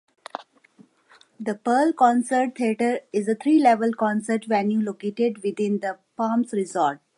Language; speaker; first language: English; native; English